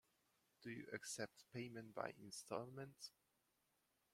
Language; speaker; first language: English; non-native, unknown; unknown